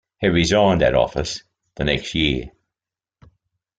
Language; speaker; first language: English; native; English